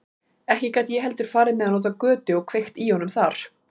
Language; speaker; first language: Icelandic; native; Icelandic